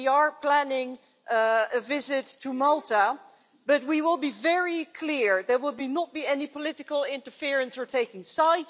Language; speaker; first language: English; non-native, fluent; Dutch